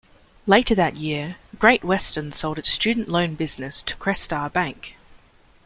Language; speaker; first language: English; native; English